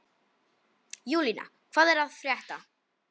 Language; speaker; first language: Icelandic; non-native, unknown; Polish